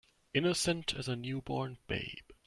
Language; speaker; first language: English; non-native, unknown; German